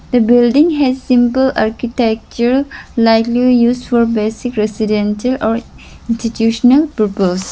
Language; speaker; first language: English; non-native, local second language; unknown